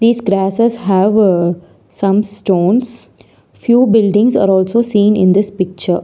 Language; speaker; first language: English; non-native, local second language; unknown